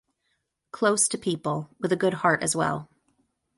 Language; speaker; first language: English; native; English